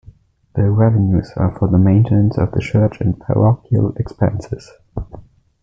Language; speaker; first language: English; non-native, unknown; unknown